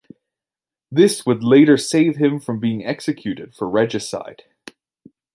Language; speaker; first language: English; native; English